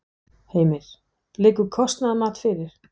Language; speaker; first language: Icelandic; non-native, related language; Danish